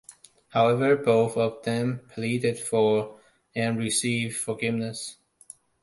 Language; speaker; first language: English; non-native, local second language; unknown